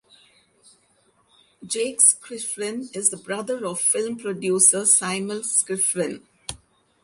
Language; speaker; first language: English; non-native, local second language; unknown